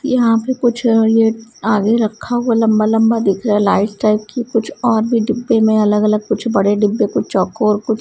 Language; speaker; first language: Hindi; non-native, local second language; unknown